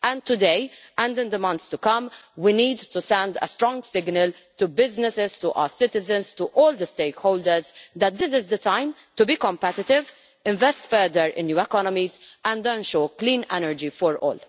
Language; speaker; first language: English; non-native, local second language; Maltese